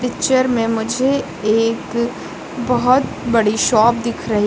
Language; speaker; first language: Hindi; native; Hindi